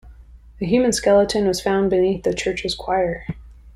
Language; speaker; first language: English; native; English